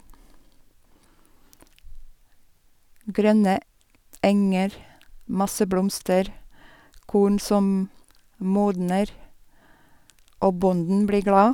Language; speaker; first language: Norwegian; non-native, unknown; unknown